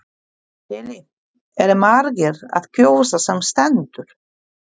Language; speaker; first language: Icelandic; non-native, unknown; Polish